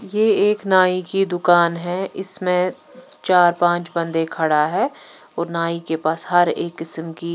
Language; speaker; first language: Hindi; non-native, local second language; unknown